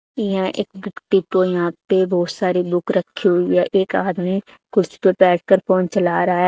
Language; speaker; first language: Hindi; native; Hindi